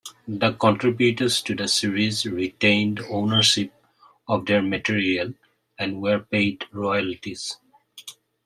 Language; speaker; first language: English; non-native, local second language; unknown